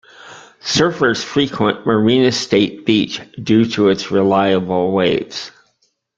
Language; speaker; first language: English; native; English